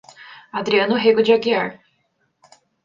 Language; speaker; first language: Portuguese; native; Portuguese